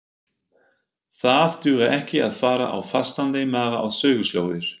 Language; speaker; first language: Icelandic; non-native, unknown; German